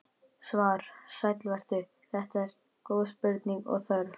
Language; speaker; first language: Icelandic; native; Icelandic